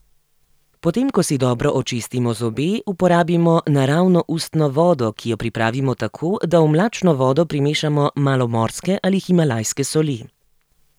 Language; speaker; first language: Slovenian; native; Slovenian